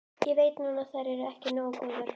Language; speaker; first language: Icelandic; native; Icelandic